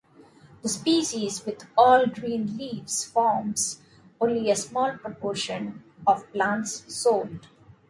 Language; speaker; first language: English; non-native, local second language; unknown